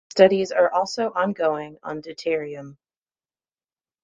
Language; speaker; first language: English; native; English